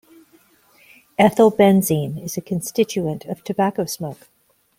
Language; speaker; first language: English; native; English